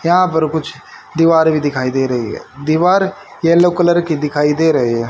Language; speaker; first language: Hindi; native; Hindi